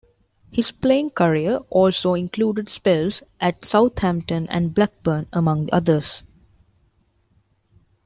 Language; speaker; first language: English; non-native, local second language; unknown